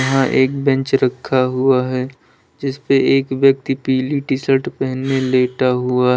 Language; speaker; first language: Hindi; native; Hindi